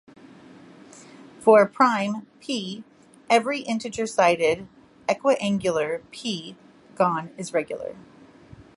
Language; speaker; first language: English; native; English